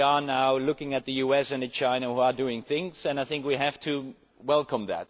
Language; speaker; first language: English; non-native, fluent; Dutch